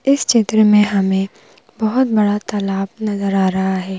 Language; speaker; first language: Hindi; native; Hindi